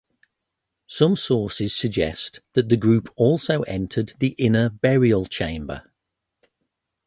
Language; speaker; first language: English; native; English